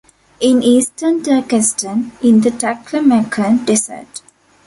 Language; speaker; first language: English; non-native, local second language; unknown